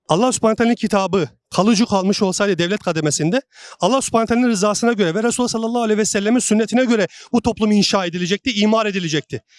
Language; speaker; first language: Turkish; native; Turkish